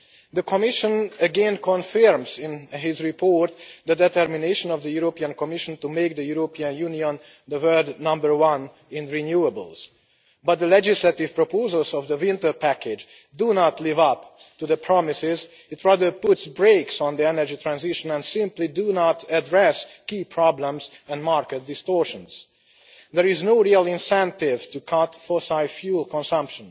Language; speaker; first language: English; non-native, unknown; Hungarian